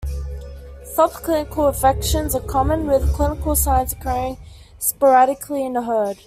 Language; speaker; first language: English; native; English